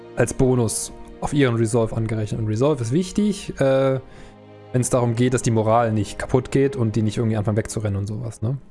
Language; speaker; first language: German; native; German